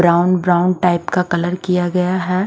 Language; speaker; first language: Hindi; native; Hindi